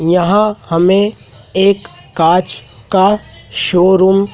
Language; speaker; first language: Hindi; native; Hindi